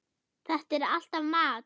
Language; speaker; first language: Icelandic; non-native, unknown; German